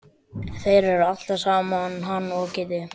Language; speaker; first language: Icelandic; non-native, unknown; Catalan